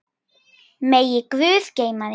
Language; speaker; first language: Icelandic; native; Icelandic